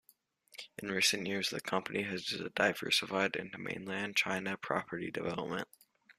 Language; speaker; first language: English; native; English